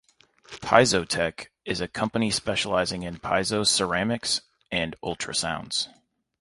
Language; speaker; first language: English; native; English